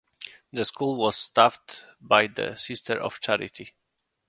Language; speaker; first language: English; non-native, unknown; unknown